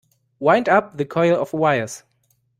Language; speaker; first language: English; non-native, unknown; German